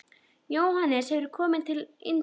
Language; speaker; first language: Icelandic; native; Icelandic